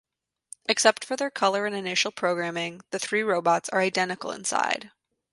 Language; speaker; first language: English; native; English